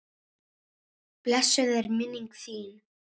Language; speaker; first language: Icelandic; native; Icelandic